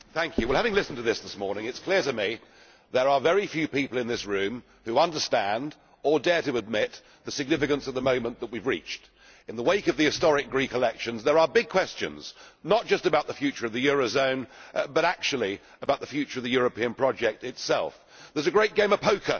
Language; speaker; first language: English; native; English